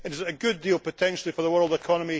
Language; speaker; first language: English; native; English